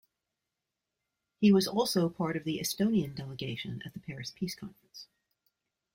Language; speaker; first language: English; native; English